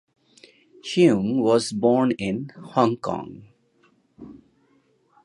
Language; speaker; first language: English; non-native, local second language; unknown